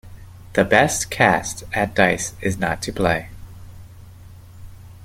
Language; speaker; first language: English; native; English